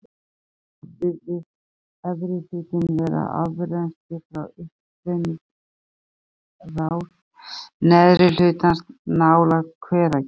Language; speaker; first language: Icelandic; native; Icelandic